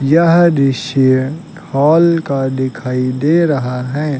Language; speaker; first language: Hindi; native; Hindi